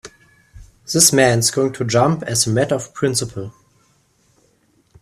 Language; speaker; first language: English; non-native, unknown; German